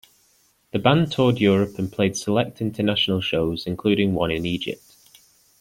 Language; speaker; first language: English; native; English